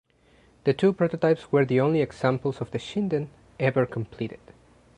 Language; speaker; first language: English; non-native, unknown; Spanish